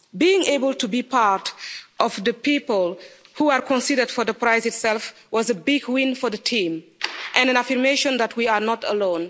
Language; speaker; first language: English; non-native, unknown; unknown